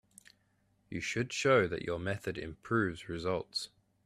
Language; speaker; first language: English; native; English